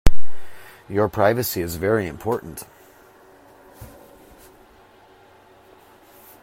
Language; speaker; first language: English; native; English